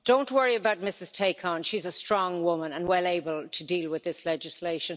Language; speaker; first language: English; native; English